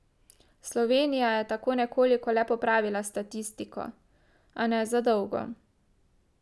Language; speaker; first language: Slovenian; native; Slovenian